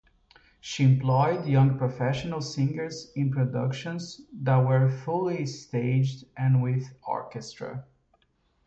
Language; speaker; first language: English; non-native, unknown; Portuguese